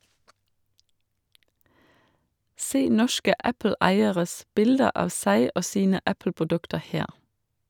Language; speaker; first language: Norwegian; non-native, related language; Danish